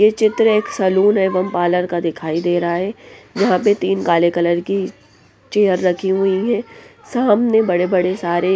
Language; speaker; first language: Hindi; non-native, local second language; Punjabi